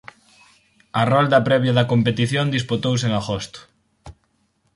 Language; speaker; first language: Galician; native; Galician